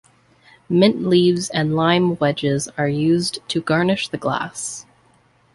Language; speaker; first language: English; native; English